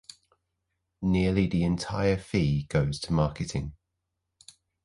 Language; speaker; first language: English; non-native, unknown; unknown